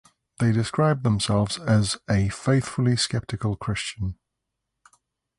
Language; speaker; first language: English; native; English